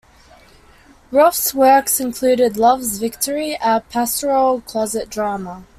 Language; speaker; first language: English; native; English